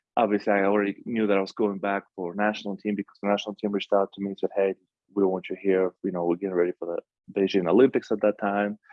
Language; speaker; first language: English; non-native, fluent; Russian